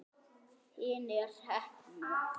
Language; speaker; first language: Icelandic; native; Icelandic